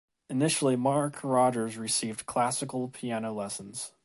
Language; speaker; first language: English; native; English